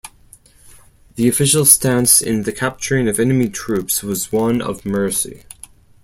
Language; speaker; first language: English; non-native, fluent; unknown